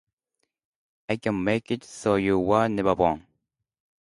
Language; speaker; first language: English; non-native, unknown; Japanese